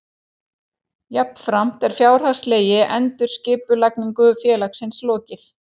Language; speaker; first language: Icelandic; native; Icelandic